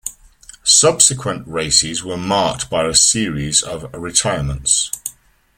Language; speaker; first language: English; native; English